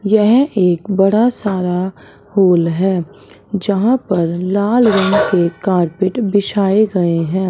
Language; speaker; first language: Hindi; non-native, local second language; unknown